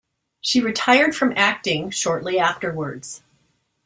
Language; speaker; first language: English; native; English